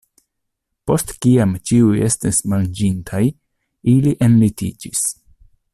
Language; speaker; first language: Esperanto; non-native, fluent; Italian